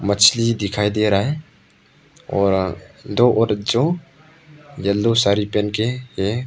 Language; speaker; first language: Hindi; non-native, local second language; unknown